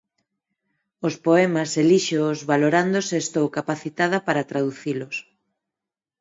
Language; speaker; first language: Galician; non-native, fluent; Spanish